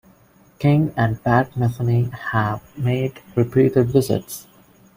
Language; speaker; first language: English; non-native, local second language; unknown